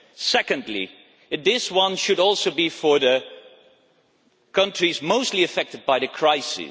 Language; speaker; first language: English; non-native, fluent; Dutch